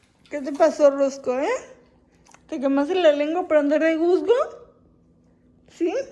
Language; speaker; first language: Spanish; early bilingual, heritage; Spanish